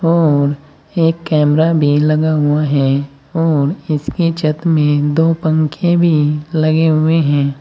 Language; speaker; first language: Hindi; native; Hindi